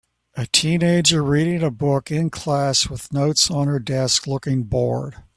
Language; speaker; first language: English; native; English